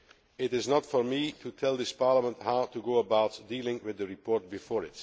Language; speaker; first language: English; non-native, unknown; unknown